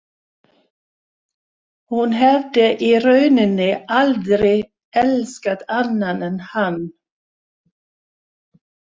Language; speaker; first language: Icelandic; non-native, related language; Swedish